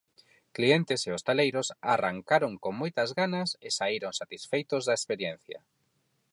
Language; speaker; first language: Galician; non-native, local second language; Spanish